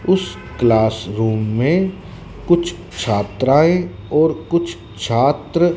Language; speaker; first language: Hindi; native; Hindi